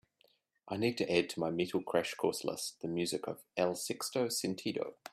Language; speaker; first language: English; native; English